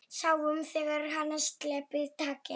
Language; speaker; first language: Icelandic; non-native, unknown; Polish